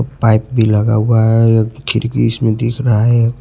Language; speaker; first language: Hindi; non-native, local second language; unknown